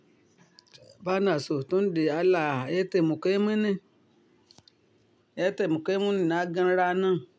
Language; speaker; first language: Hausa; non-native, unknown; Yoruba